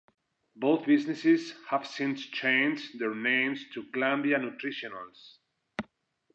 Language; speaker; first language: English; non-native, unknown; Spanish